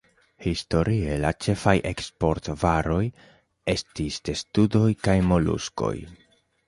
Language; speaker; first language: Esperanto; non-native, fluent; Spanish